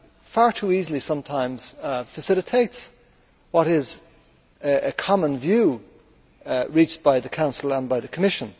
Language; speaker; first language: English; native; English